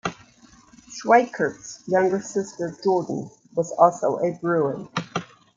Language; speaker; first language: English; native; English